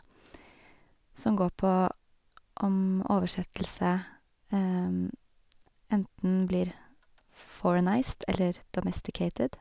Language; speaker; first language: Norwegian; native; Norwegian